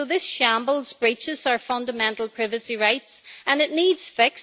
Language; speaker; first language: English; native; English